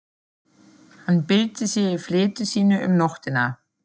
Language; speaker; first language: Icelandic; non-native, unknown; German